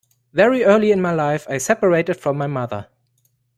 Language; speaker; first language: English; non-native, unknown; German